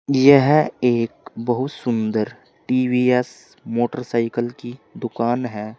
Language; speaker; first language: Hindi; native; Hindi